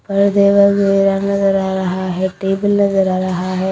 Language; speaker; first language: Hindi; native; Hindi